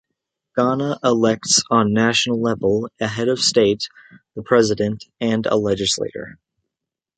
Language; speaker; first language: English; native; English